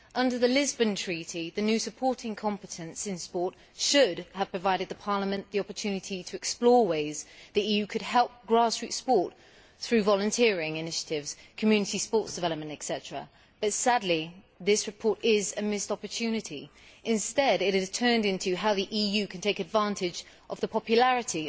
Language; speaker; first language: English; native; English